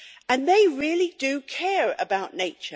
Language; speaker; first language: English; native; English